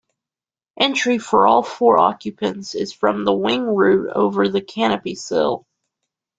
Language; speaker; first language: English; native; English